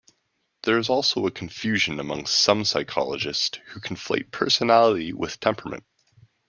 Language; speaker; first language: English; native; English